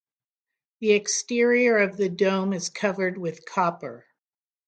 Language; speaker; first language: English; native; English